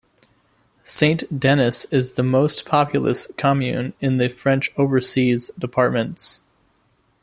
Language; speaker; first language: English; native; English